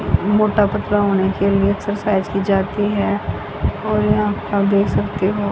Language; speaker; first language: Hindi; native; Hindi